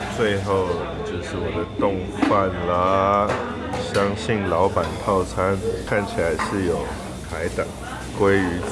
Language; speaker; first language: Chinese; native; Chinese